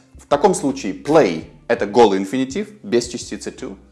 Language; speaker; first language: Russian; native; Russian